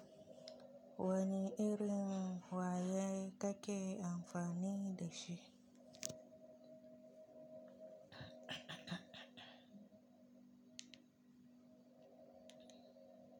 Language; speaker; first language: Hausa; native; Hausa